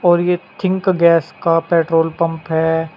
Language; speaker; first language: Hindi; native; Hindi